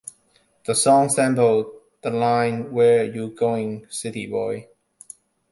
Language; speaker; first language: English; non-native, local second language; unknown